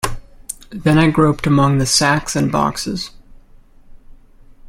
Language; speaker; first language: English; native; English